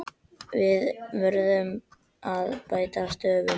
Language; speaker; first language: Icelandic; non-native, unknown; Catalan